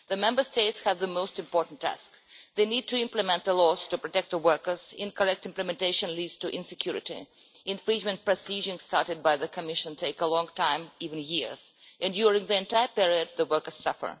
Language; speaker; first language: English; non-native, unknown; Russian